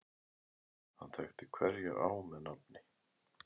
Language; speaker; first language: Icelandic; native; Icelandic